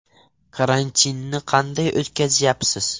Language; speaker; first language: Uzbek; non-native, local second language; Russian